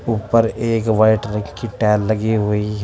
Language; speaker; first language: Hindi; native; Hindi